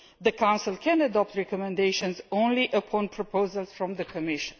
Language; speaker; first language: English; non-native, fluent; Romanian